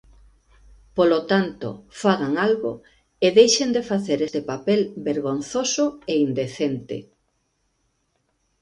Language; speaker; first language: Galician; native; Galician